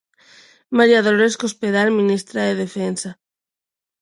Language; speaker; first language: Galician; non-native, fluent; Spanish